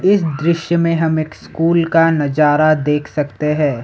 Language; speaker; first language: Hindi; non-native, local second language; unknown